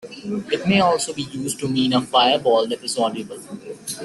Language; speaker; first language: English; native; English